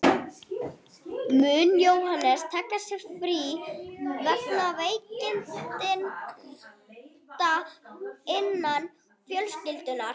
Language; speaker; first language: Icelandic; native; Icelandic